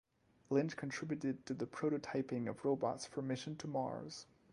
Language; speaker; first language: English; non-native, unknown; French